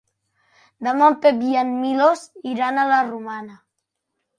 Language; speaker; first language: Catalan; native; Catalan